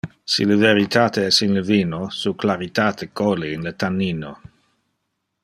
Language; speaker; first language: Interlingua; non-native, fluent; Dutch